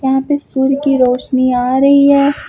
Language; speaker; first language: Hindi; native; Hindi